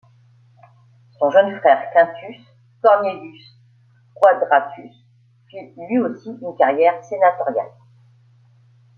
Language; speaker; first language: French; native; French